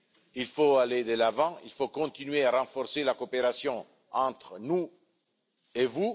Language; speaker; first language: French; non-native, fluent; Italian